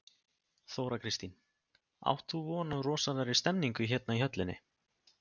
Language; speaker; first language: Icelandic; native; Icelandic